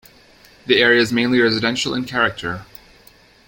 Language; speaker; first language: English; native; English